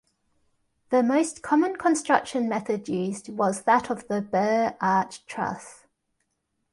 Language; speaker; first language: English; native; English